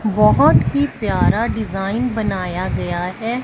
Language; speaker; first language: Hindi; non-native, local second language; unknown